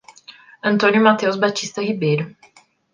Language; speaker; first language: Portuguese; native; Portuguese